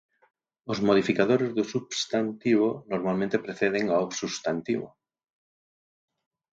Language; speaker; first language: Galician; native; Galician